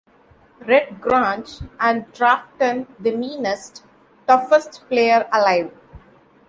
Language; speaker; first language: English; non-native, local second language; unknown